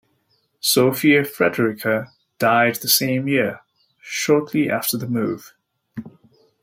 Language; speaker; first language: English; native; English